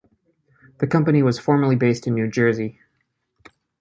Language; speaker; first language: English; native; English